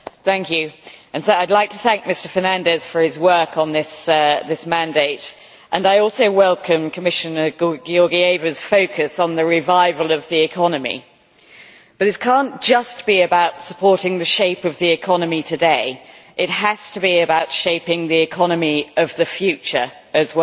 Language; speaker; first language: English; native; English